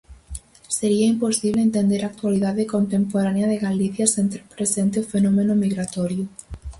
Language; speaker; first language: Galician; native; Galician